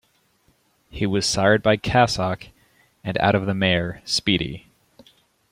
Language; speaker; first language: English; native; English